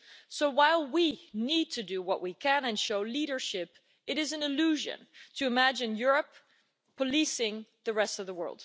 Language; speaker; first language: English; non-native, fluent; Dutch